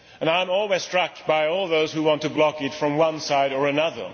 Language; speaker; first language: English; non-native, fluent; Swedish